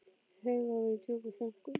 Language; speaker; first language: Icelandic; native; Icelandic